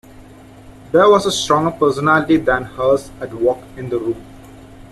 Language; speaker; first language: English; non-native, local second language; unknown